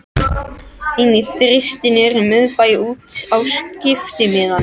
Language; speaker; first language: Icelandic; non-native, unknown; French